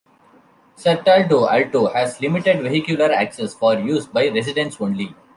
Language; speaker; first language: English; non-native, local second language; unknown